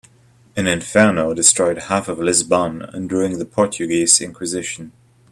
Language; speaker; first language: English; native; English